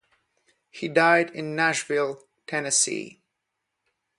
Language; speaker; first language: English; non-native, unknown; Polish